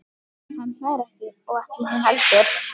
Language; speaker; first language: Icelandic; native; Icelandic